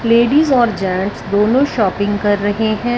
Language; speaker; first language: Hindi; non-native, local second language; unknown